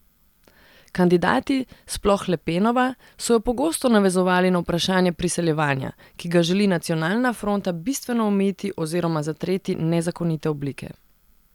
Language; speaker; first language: Slovenian; non-native, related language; Serbian